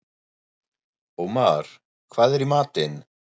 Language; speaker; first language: Icelandic; non-native, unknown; German